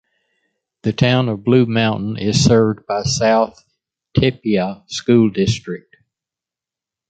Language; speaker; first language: English; native; English